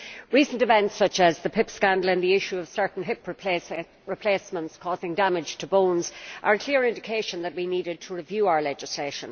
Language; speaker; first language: English; native; English